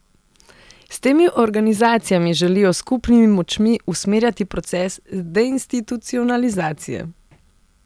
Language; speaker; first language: Slovenian; non-native, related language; Serbian